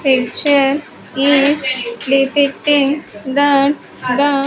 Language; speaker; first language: English; non-native, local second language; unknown